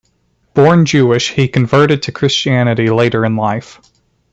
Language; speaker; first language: English; native; English